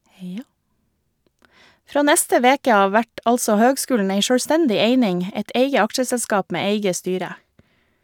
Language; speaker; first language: Norwegian; native; Norwegian